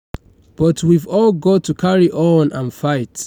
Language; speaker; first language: English; non-native, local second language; Yoruba